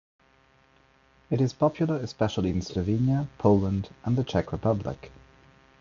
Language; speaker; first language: English; non-native, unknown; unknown